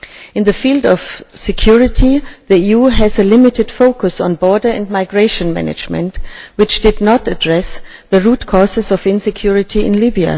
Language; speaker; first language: English; non-native, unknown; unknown